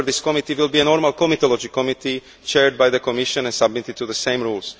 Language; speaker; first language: English; non-native, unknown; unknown